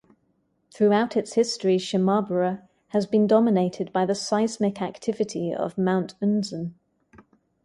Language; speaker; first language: English; native; English